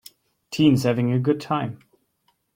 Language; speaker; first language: English; non-native, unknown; German